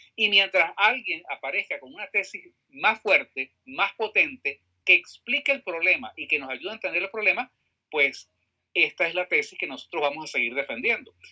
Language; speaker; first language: Spanish; native; Spanish